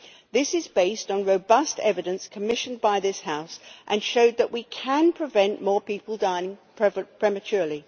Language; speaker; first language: English; native; English